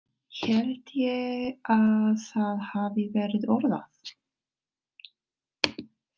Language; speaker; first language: Icelandic; non-native, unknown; Korean